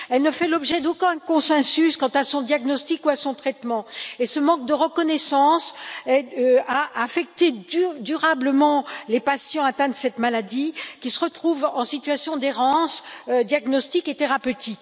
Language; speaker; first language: French; native; French